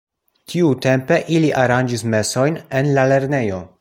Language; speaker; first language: Esperanto; non-native, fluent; Polish